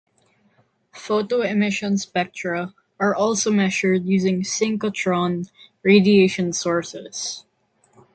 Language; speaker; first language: English; non-native, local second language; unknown